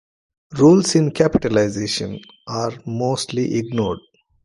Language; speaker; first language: English; non-native, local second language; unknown